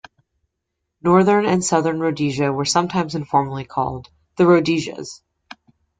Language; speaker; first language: English; native; English